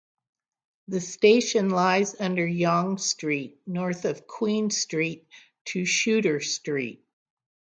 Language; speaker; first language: English; native; English